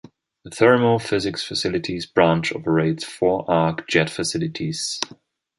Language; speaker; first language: English; non-native, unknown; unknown